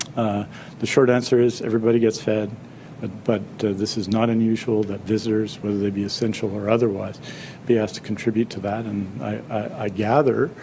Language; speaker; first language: English; native; English